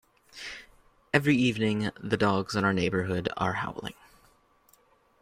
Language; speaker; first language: English; native; English